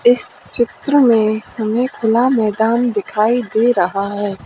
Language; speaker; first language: Hindi; native; Hindi